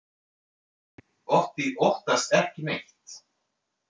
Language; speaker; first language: Icelandic; non-native, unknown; French